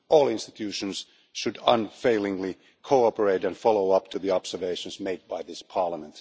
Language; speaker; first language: English; non-native, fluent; Finnish